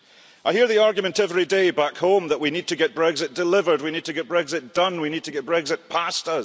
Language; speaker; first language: English; early bilingual, heritage; English